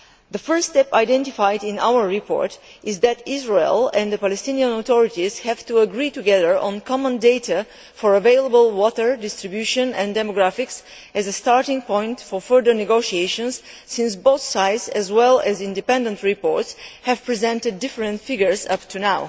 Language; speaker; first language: English; non-native, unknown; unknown